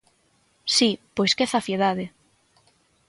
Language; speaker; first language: Galician; native; Galician